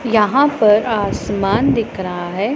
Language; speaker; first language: Hindi; non-native, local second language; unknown